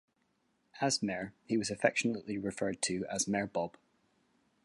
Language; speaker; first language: English; native; English